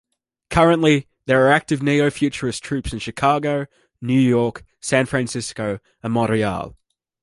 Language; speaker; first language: English; native; English